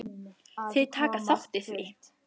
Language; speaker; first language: Icelandic; native; Icelandic